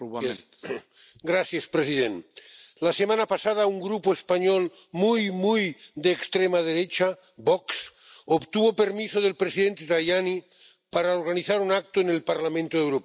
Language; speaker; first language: Spanish; non-native, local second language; Catalan